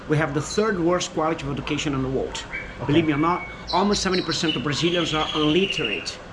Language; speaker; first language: English; non-native, fluent; Portuguese